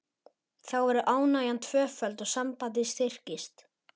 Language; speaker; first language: Icelandic; native; Icelandic